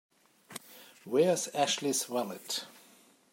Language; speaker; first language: English; native; English